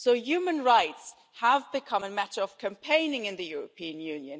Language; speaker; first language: English; non-native, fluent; German